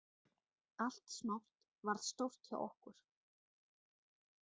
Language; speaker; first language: Icelandic; non-native, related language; Danish